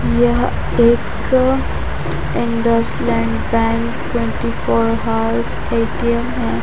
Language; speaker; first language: Hindi; native; Hindi